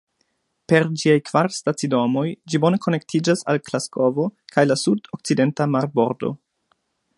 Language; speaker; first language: Esperanto; non-native, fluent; German